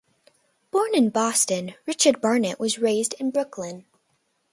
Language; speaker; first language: English; native; English